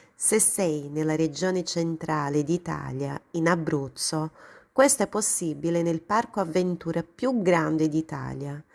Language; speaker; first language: Italian; non-native, fluent; Portuguese